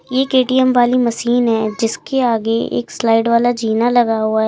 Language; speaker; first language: Hindi; native; Hindi